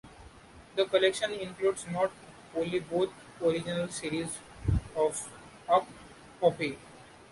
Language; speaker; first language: English; non-native, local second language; Marathi